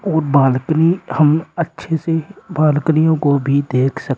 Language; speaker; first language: Hindi; native; Hindi